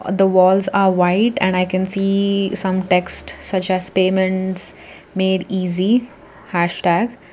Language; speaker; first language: English; non-native, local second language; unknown